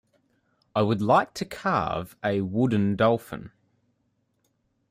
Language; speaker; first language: English; native; English